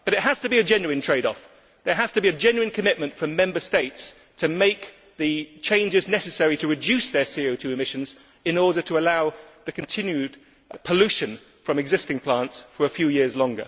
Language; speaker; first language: English; native; English